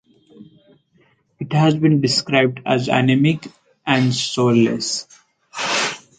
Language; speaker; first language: English; non-native, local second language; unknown